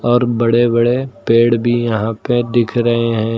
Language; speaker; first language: Hindi; native; Hindi